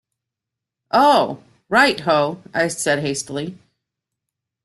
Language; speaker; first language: English; native; English